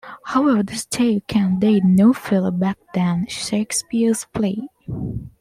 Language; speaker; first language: English; non-native, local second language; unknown